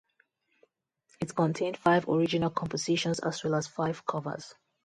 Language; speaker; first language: English; non-native, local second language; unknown